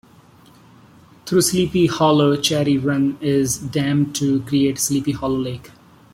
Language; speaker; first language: English; non-native, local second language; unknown